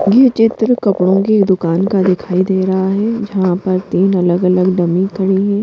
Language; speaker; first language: Hindi; native; Hindi